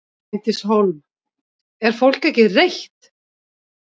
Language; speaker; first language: Icelandic; native; Icelandic